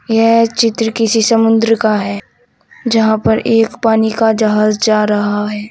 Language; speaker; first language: Hindi; native; Hindi